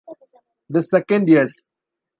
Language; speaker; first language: English; non-native, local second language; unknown